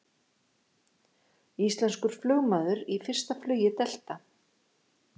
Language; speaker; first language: Icelandic; native; Icelandic